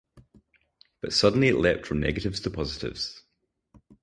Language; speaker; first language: English; native; English